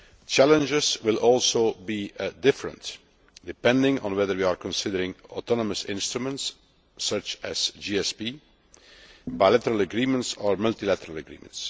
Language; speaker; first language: English; non-native, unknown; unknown